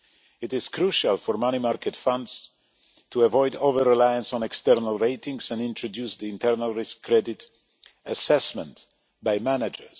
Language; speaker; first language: English; non-native, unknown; Polish